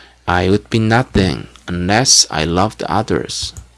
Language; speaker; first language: English; non-native, fluent; Korean